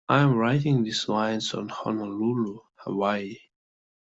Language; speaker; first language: English; non-native, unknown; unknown